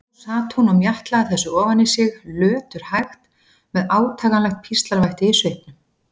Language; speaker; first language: Icelandic; native; Icelandic